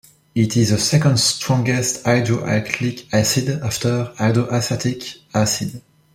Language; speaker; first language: English; non-native, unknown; French